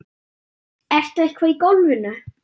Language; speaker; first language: Icelandic; non-native, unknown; German